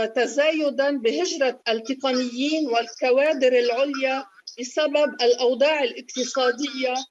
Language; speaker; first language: Arabic; native; Arabic